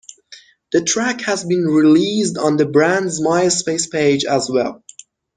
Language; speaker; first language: English; non-native, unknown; Persian